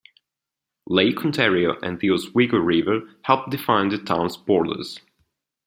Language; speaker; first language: English; non-native, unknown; Italian